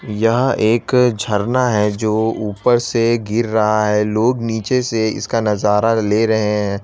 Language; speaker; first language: Hindi; non-native, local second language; Gujarati